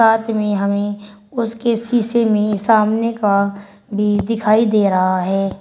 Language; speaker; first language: Hindi; native; Hindi